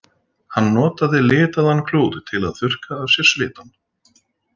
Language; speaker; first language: Icelandic; native; Icelandic